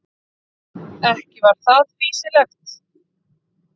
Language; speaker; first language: Icelandic; native; Icelandic